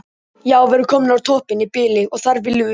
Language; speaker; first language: Icelandic; native; Icelandic